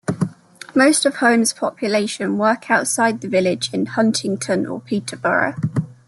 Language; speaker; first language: English; native; English